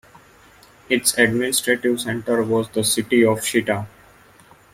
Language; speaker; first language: English; non-native, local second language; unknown